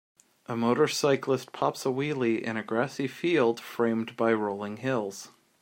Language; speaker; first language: English; native; English